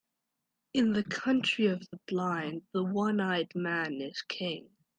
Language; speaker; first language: English; native; English